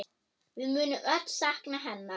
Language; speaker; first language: Icelandic; non-native, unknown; German